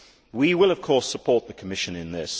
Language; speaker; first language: English; native; English